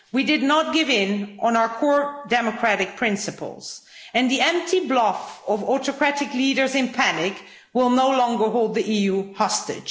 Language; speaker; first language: English; non-native, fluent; Dutch